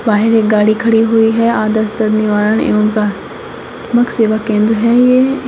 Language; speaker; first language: Hindi; native; Hindi